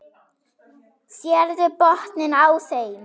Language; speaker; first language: Icelandic; non-native, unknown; German